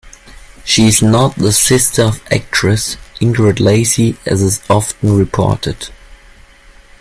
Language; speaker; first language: English; non-native, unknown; German